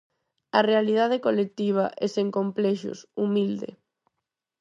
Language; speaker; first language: Galician; non-native, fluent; Spanish